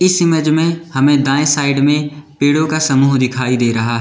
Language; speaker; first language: Hindi; native; Hindi